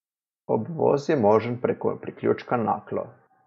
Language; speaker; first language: Slovenian; native; Slovenian